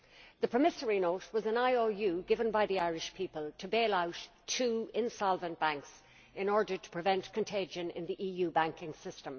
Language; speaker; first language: English; native; English